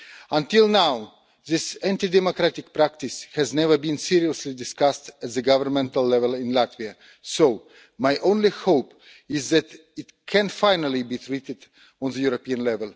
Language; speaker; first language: English; non-native, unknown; Russian